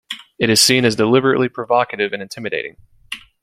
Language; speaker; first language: English; native; English